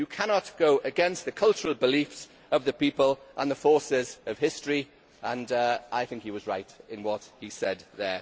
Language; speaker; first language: English; native; English